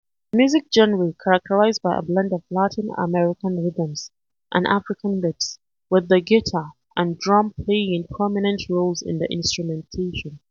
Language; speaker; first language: English; non-native, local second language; Hausa